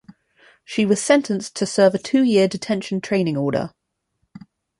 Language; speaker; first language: English; native; English